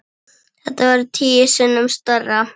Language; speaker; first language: Icelandic; native; Icelandic